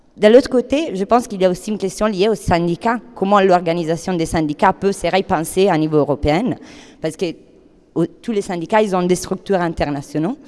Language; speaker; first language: French; non-native, fluent; Italian